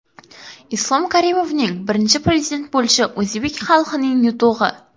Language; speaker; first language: Uzbek; non-native, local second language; Kara-Kalpak